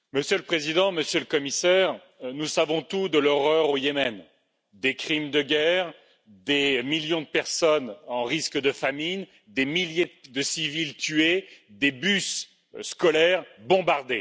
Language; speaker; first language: French; native; French